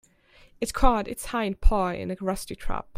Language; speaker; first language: English; non-native, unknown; German